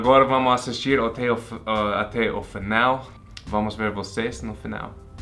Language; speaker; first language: Portuguese; non-native, fluent; English